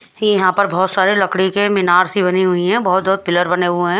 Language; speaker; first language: Hindi; native; Hindi